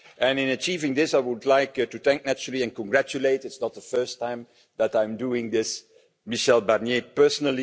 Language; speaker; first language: English; non-native, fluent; Dutch